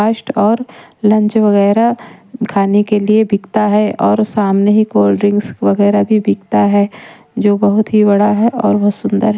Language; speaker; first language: Hindi; non-native, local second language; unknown